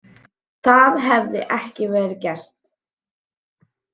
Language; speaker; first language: Icelandic; native; Icelandic